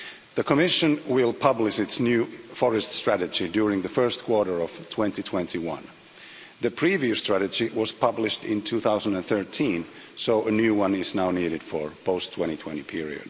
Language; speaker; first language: English; non-native, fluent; Finnish